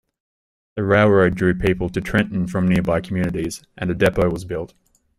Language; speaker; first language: English; native; English